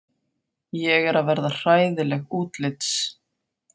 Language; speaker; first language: Icelandic; non-native, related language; Faroese